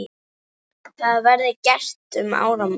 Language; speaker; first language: Icelandic; native; Icelandic